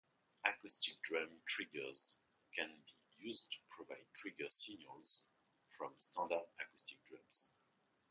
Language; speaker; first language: English; non-native, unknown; French